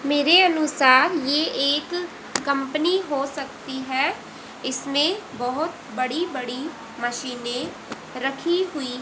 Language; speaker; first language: Hindi; native; Hindi